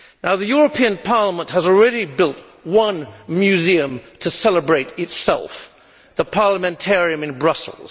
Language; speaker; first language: English; native; English